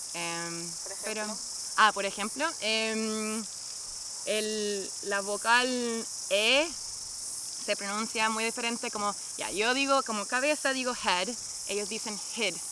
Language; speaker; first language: Spanish; non-native, fluent; English